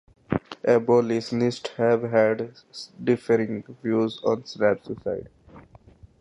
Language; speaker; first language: English; non-native, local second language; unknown